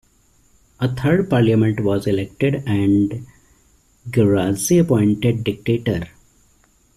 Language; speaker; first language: English; non-native, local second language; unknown